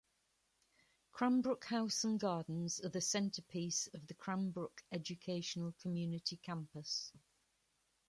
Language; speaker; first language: English; native; English